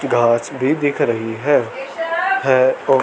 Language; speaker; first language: Hindi; native; Hindi